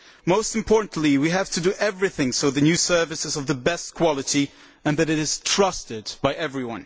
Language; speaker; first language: English; non-native, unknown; Polish